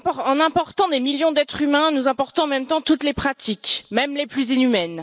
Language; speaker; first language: French; native; French